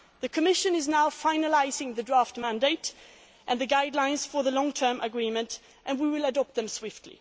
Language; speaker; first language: English; non-native, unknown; Swedish